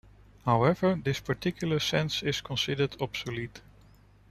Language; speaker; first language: English; non-native, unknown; Dutch